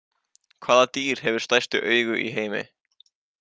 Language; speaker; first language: Icelandic; native; Icelandic